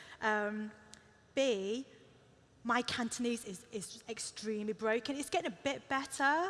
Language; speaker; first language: English; early bilingual, other home language; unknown